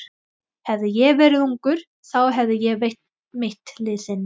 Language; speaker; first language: Icelandic; non-native, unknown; Thai